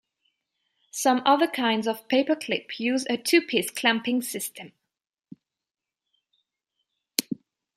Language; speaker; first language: English; non-native, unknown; French